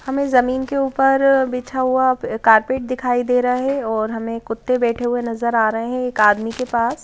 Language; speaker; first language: Hindi; native; Hindi